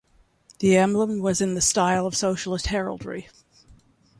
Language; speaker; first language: English; native; English